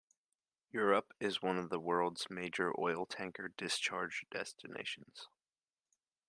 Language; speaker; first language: English; native; English